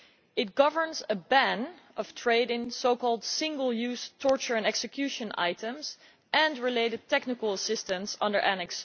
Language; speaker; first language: English; non-native, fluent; Dutch